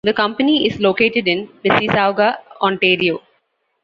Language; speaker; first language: English; non-native, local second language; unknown